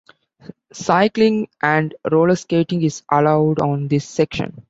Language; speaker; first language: English; non-native, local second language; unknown